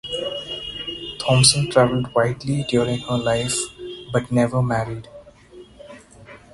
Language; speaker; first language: English; non-native, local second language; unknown